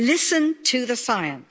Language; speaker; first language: English; native; English